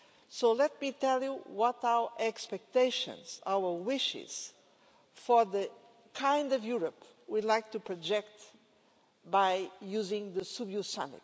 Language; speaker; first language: English; non-native, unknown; Portuguese